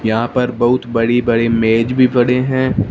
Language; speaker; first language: Hindi; non-native, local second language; Punjabi